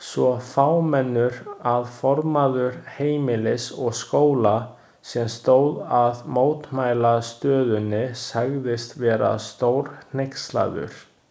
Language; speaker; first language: Icelandic; non-native, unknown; Chinese